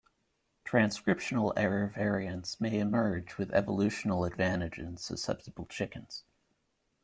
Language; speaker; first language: English; native; English